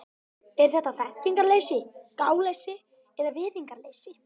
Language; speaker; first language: Icelandic; native; Icelandic